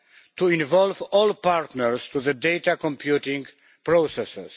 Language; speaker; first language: English; non-native, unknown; Polish